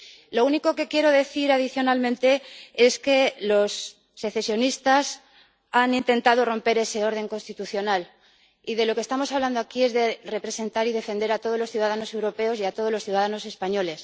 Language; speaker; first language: Spanish; native; Spanish